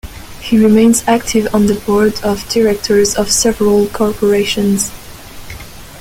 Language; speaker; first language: English; non-native, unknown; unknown